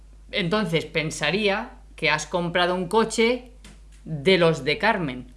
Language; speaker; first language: Spanish; native; Spanish